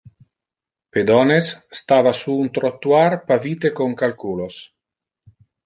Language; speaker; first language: Interlingua; non-native, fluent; Italian